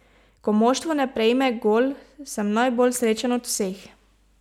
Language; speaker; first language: Slovenian; native; Slovenian